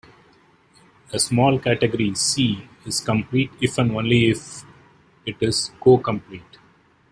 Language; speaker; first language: English; non-native, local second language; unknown